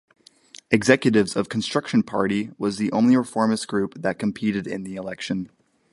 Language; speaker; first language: English; native; English